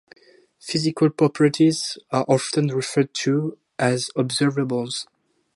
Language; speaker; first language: English; non-native, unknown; French